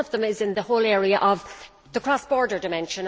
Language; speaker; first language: English; native; English